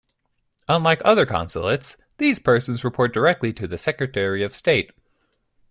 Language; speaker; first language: English; native; English